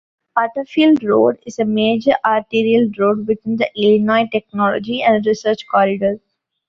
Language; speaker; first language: English; non-native, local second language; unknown